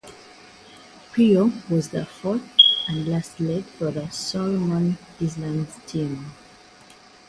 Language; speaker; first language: English; native; English